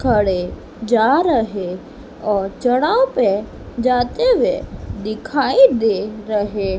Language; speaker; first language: Hindi; native; Hindi